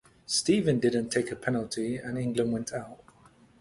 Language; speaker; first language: English; native; English